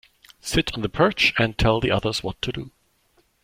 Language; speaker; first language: English; non-native, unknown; German